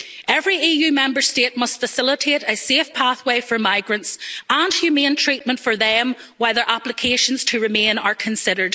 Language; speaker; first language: English; native; English